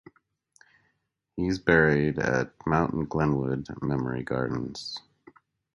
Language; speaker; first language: English; native; English